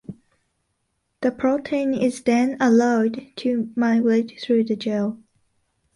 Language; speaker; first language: English; non-native, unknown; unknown